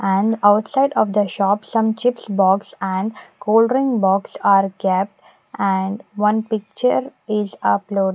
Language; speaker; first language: English; non-native, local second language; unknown